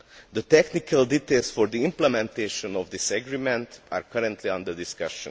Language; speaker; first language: English; non-native, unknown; Hungarian